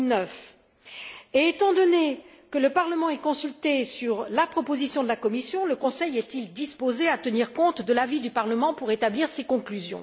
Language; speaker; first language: French; native; French